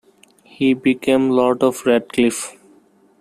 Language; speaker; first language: English; non-native, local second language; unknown